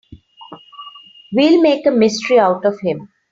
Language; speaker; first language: English; non-native, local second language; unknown